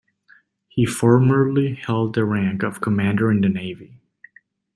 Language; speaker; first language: English; native; English